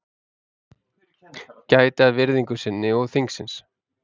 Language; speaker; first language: Icelandic; native; Icelandic